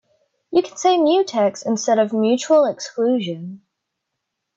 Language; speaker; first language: English; native; English